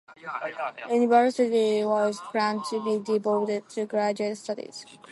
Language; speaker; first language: English; native; English